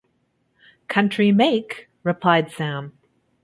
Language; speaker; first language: English; native; English